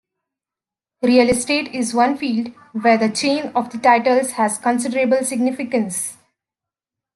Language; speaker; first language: English; native; English